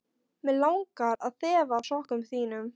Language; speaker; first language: Icelandic; non-native, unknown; Polish